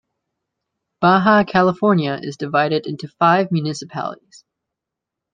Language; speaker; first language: English; native; English